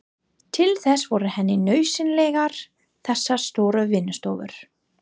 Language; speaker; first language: Icelandic; non-native, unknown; English